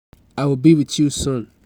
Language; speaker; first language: English; non-native, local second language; Yoruba